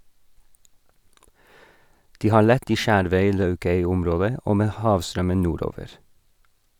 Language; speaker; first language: Norwegian; non-native, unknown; English